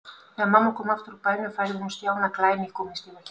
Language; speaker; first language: Icelandic; native; Icelandic